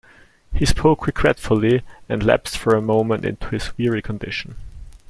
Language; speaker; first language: English; non-native, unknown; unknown